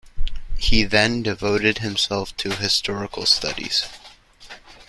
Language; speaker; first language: English; native; English